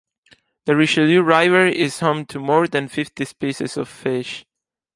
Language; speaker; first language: English; non-native, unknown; Italian